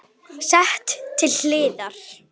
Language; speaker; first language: Icelandic; native; Icelandic